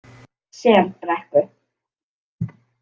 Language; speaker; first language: Icelandic; native; Icelandic